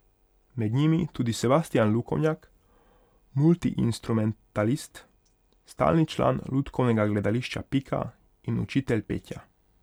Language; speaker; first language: Slovenian; non-native, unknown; Hungarian